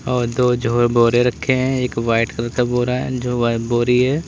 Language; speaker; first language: Hindi; native; Hindi